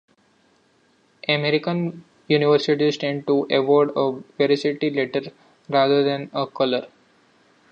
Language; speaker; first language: English; non-native, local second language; Marathi